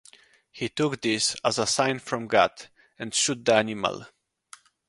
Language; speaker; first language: English; non-native, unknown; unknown